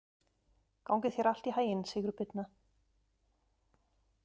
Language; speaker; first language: Icelandic; non-native, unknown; German